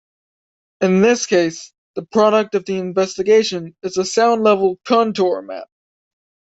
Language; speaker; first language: English; native; English